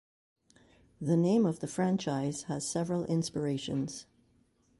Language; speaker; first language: English; native; English